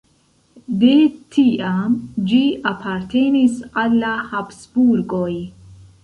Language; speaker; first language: Esperanto; non-native, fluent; Central Kurdish